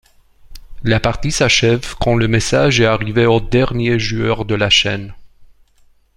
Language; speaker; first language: French; non-native, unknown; Romanian